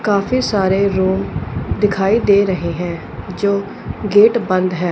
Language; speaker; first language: Hindi; non-native, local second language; Punjabi